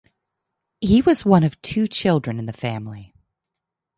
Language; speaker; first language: English; non-native, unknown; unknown